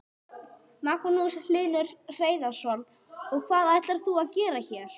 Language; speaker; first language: Icelandic; non-native, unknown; English